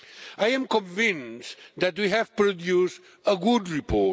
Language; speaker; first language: English; non-native, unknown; Catalan